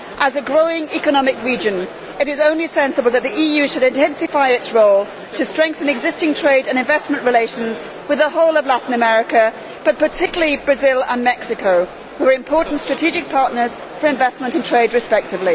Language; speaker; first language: English; native; English